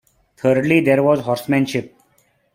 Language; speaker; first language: English; non-native, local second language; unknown